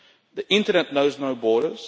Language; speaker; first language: English; non-native, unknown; Lithuanian